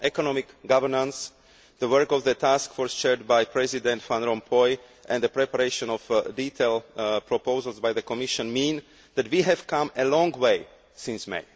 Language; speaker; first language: English; non-native, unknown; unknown